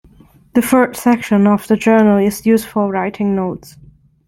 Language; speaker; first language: English; non-native, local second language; Cantonese